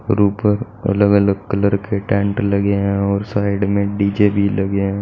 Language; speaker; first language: Hindi; native; Hindi